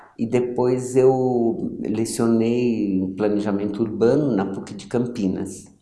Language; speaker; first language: Portuguese; early bilingual, other home language; Yiddish